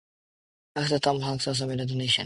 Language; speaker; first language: English; non-native, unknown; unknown